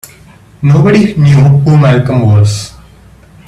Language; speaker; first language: English; non-native, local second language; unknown